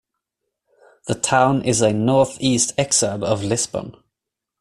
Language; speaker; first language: English; non-native, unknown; Swedish